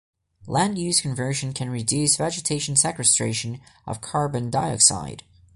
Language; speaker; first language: English; non-native, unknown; Portuguese